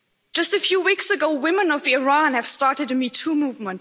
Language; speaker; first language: English; non-native, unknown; German